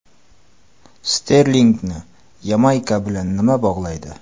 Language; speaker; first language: Uzbek; non-native, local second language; Kara-Kalpak